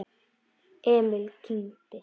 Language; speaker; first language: Icelandic; non-native, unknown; Polish